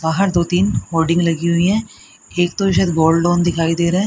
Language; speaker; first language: Hindi; native; Hindi